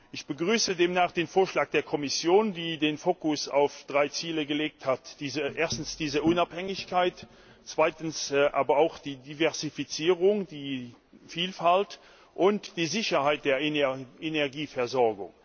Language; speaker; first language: German; non-native, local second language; Luxembourgish